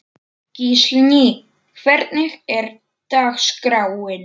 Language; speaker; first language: Icelandic; non-native, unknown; Polish